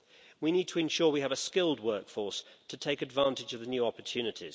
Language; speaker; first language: English; native; English